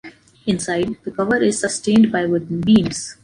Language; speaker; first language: English; non-native, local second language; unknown